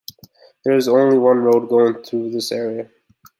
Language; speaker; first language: English; native; English